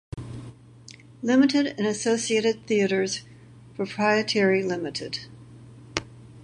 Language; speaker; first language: English; native; English